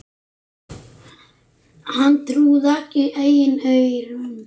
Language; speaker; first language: Icelandic; native; Icelandic